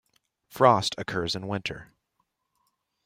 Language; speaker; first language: English; native; English